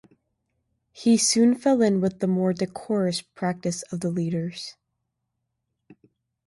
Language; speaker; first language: English; native; English